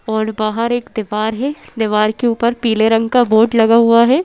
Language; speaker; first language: Hindi; native; Hindi